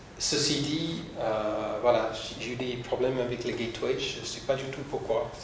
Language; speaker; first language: French; non-native, fluent; English